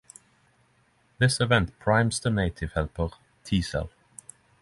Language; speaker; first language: English; non-native, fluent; Norwegian